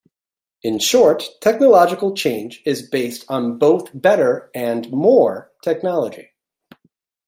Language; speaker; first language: English; native; English